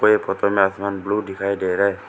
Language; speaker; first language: Hindi; early bilingual, other home language; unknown